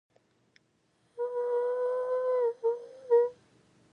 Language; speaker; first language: English; non-native, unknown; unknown